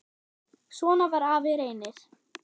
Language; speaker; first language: Icelandic; non-native, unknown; German